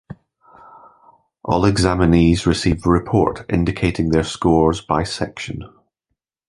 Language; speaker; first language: English; native; English